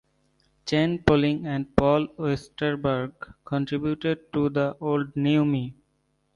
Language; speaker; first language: English; non-native, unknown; Bangla